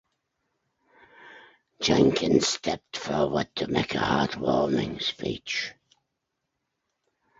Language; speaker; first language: English; native; English